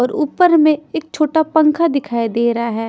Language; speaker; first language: Hindi; non-native, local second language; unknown